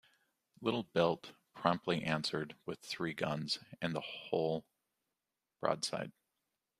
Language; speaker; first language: English; native; English